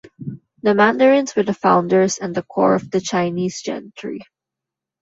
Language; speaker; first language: English; non-native, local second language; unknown